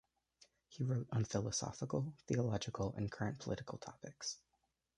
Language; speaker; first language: English; native; English